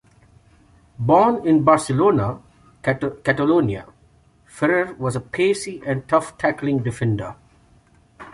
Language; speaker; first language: English; non-native, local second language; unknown